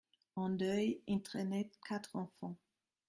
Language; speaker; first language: French; non-native, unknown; German